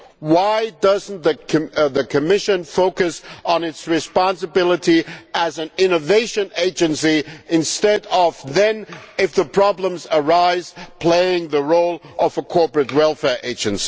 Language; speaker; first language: English; non-native, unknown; German